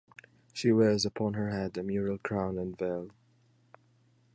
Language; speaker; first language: English; native; English